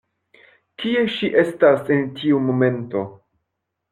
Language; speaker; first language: Esperanto; non-native, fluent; French